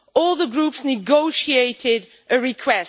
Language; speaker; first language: English; non-native, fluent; Dutch